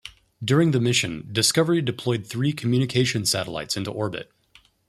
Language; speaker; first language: English; native; English